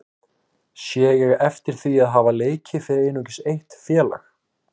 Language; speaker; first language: Icelandic; native; Icelandic